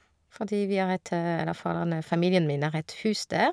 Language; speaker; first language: Norwegian; non-native, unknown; French